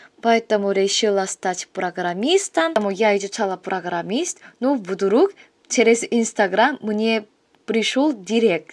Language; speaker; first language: Russian; non-native, learner; Korean